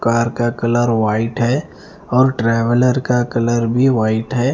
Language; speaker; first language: Hindi; non-native, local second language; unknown